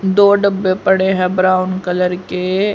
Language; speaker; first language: Hindi; native; Hindi